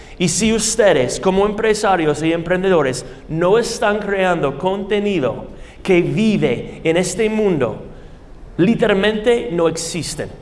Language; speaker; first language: Spanish; non-native, fluent; English